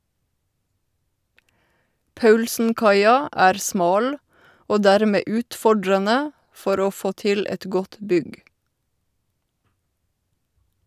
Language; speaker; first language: Norwegian; native; Norwegian